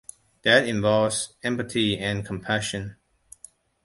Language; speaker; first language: English; non-native, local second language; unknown